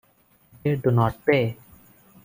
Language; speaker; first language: English; non-native, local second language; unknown